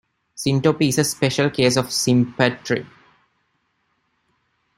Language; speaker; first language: English; non-native, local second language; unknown